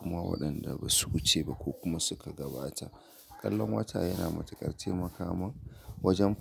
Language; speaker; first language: Hausa; native; Hausa